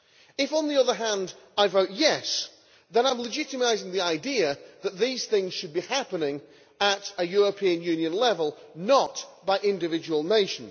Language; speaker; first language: English; native; English